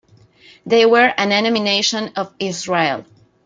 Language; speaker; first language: English; non-native, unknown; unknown